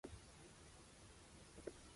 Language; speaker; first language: Spanish; non-native, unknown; Chinese